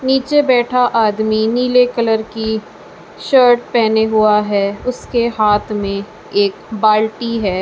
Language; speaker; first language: Hindi; native; Hindi